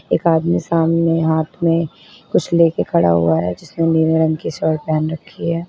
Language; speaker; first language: Hindi; native; Hindi